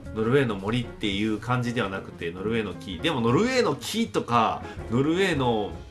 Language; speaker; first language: Japanese; native; Japanese